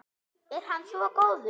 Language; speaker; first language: Icelandic; non-native, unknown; German